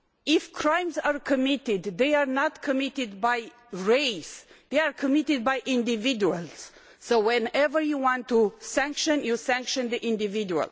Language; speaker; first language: English; non-native, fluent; Romanian